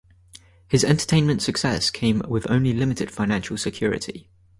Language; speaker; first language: English; native; English